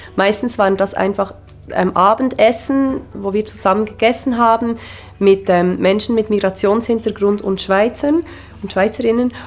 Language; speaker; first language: German; native; German